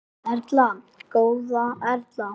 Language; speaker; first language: Icelandic; native; Icelandic